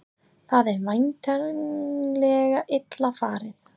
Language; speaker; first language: Icelandic; non-native, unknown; English